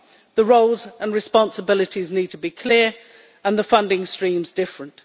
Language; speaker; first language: English; native; English